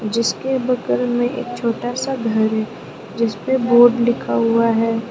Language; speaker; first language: Hindi; non-native, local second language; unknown